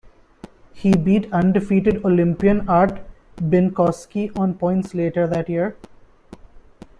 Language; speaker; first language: English; non-native, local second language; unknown